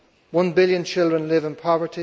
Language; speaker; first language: English; native; English